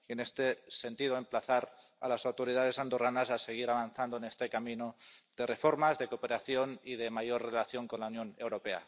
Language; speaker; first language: Spanish; non-native, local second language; Catalan